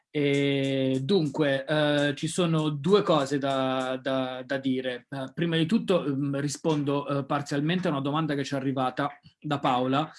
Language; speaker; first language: Italian; native; Italian